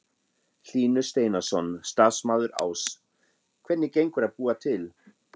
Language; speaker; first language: Icelandic; non-native, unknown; German